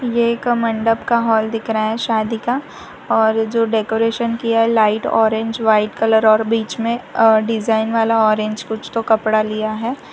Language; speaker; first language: Hindi; non-native, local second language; Gujarati